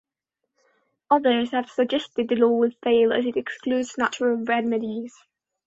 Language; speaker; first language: English; non-native, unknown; Spanish